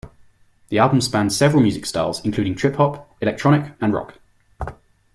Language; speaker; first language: English; non-native, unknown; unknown